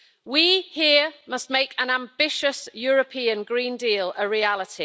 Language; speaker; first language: English; native; English